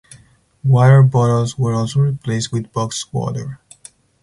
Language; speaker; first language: English; non-native, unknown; Spanish